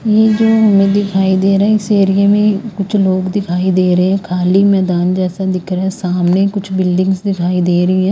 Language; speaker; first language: Hindi; native; Hindi